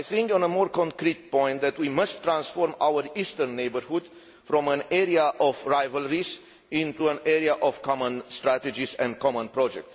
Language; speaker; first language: English; non-native, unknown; Romanian